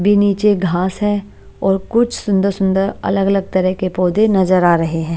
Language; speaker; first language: Hindi; non-native, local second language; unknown